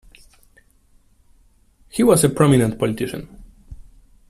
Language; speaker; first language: English; non-native, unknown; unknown